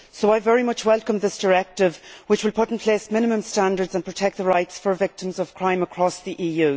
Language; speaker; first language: English; native; English